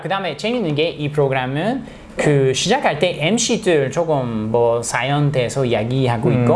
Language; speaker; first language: Korean; non-native, learner; English